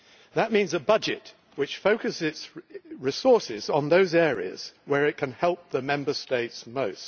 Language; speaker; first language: English; native; English